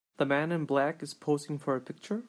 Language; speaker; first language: English; non-native, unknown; Turkish